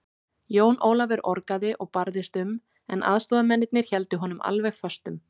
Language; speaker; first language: Icelandic; native; Icelandic